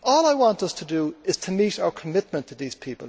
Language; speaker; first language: English; native; English